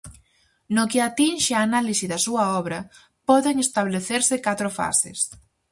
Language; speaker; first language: Galician; native; Galician